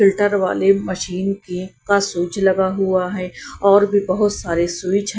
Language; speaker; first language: Hindi; non-native, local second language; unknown